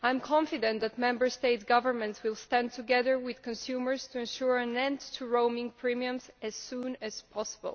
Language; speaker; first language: English; non-native, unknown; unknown